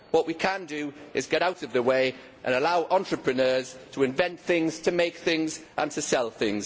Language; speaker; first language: English; native; English